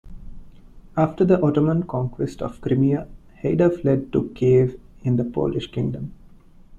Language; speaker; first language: English; non-native, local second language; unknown